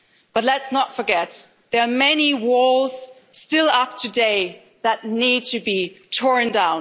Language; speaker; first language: English; non-native, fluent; German